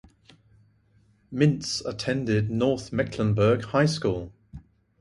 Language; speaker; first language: English; native; English